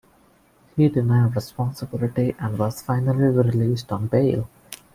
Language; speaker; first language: English; non-native, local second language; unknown